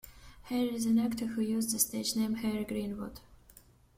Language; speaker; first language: English; non-native, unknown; Russian